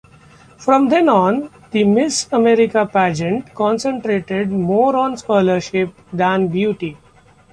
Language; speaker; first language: English; non-native, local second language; Marathi